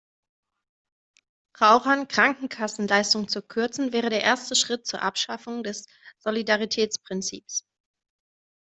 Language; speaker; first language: German; native; German